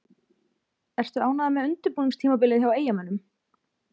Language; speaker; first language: Icelandic; native; Icelandic